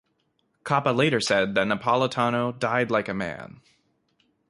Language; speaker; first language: English; native; English